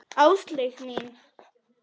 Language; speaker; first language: Icelandic; non-native, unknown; Polish